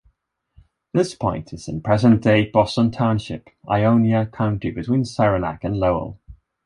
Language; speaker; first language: English; non-native, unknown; Swedish